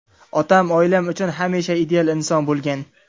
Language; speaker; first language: Uzbek; native; Uzbek